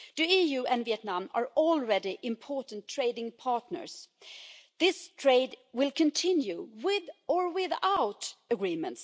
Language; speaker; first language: English; non-native, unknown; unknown